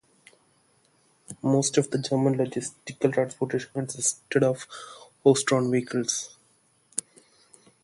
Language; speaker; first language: English; non-native, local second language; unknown